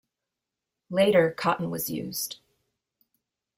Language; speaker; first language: English; native; English